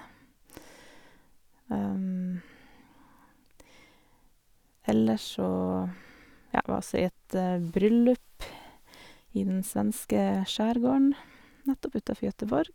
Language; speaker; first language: Norwegian; native; Norwegian